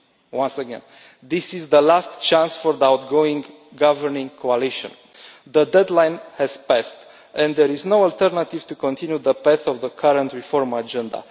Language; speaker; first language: English; non-native, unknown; Romanian